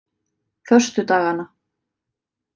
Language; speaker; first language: Icelandic; native; Icelandic